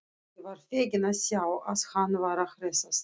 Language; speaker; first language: Icelandic; non-native, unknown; Russian